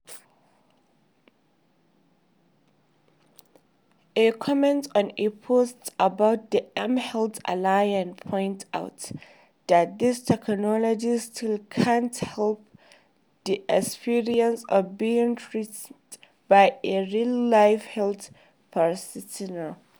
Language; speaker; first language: English; non-native, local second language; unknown